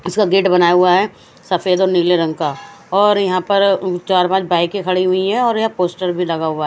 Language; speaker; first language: Hindi; non-native, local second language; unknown